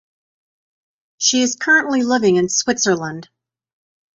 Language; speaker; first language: English; native; English